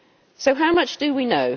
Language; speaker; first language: English; native; English